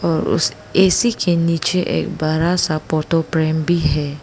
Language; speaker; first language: Hindi; non-native, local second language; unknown